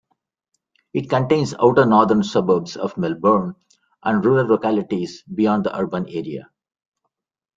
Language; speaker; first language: English; non-native, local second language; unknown